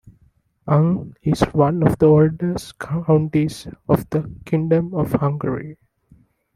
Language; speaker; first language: English; non-native, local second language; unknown